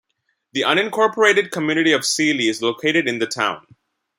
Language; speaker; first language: English; non-native, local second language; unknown